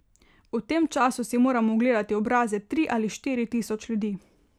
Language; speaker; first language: Slovenian; native; Slovenian